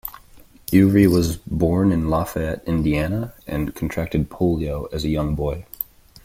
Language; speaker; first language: English; native; English